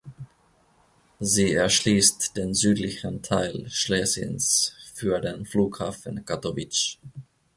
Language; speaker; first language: German; non-native, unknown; Finnish